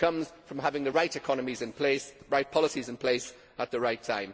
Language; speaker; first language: English; native; English